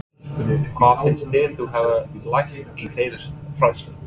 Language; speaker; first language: Icelandic; non-native, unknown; English